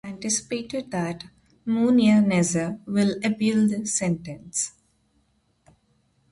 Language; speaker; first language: English; non-native, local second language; Telugu